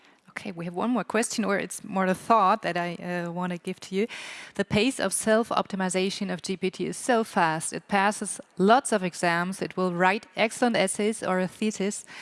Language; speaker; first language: English; non-native, fluent; German